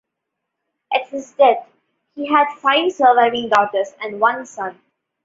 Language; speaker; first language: English; non-native, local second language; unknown